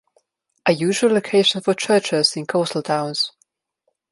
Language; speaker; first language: English; non-native, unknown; Slovenian